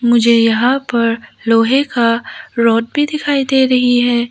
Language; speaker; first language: Hindi; non-native, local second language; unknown